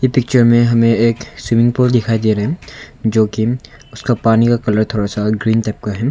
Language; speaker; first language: Hindi; non-native, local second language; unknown